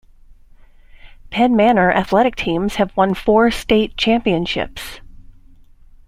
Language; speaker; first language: English; native; English